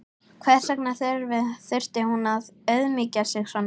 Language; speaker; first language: Icelandic; native; Icelandic